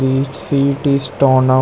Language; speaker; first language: English; non-native, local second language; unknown